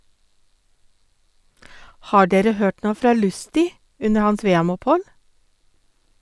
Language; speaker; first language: Norwegian; non-native, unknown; English